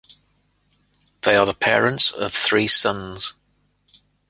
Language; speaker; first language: English; native; English